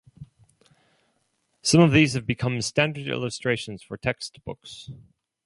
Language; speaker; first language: English; non-native, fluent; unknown